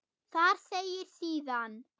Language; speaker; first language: Icelandic; non-native, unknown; German